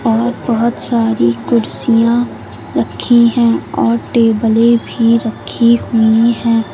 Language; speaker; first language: Hindi; native; Hindi